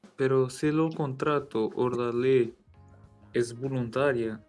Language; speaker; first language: Spanish; non-native, related language; Portuguese